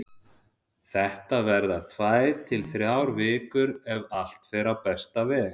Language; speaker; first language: Icelandic; native; Icelandic